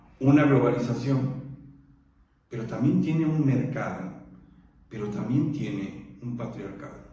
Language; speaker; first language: Spanish; non-native, local second language; Purepecha